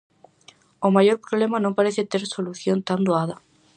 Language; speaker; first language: Galician; native; Galician